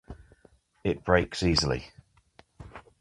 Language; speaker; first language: English; native; English